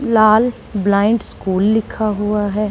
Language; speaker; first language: Hindi; native; Hindi